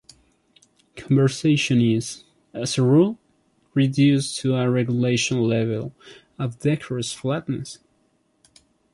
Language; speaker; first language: English; non-native, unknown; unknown